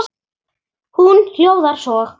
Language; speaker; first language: Icelandic; native; Icelandic